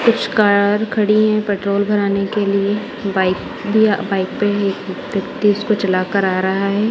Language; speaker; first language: Hindi; non-native, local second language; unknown